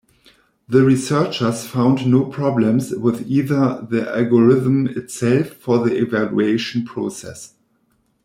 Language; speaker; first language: English; non-native, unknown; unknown